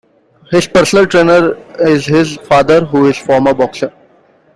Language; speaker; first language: English; non-native, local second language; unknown